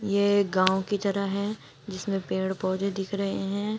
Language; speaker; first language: Hindi; native; Hindi